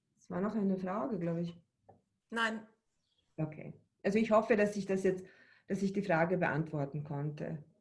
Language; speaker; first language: German; early bilingual, other home language; Bosnian